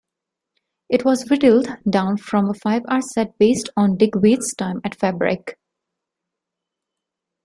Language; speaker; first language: English; non-native, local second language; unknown